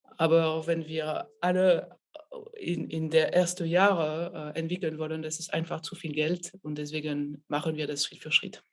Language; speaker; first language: German; non-native, fluent; French